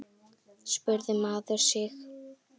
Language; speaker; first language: Icelandic; native; Icelandic